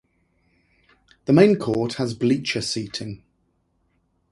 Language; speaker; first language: English; native; English